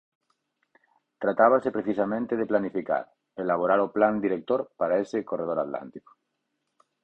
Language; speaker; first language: Galician; native; Galician